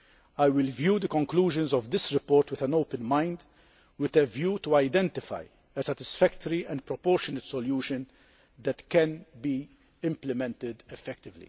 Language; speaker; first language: English; non-native, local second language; Maltese